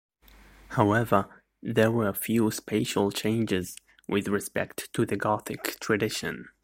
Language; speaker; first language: English; native; English